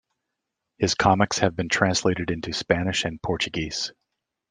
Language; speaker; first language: English; native; English